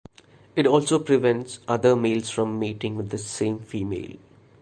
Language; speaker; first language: English; non-native, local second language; Malayalam